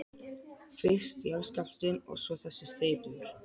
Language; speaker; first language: Icelandic; non-native, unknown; Polish